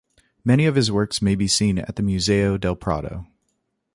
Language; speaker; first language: English; native; English